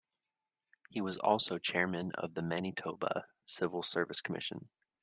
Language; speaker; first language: English; native; English